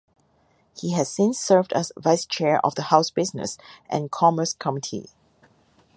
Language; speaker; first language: English; non-native, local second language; Cantonese